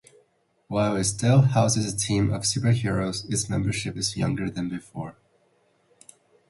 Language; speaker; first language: English; non-native, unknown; Chinese